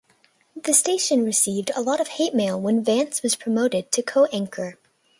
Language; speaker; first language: English; native; English